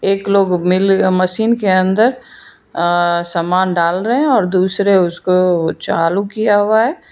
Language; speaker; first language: Hindi; non-native, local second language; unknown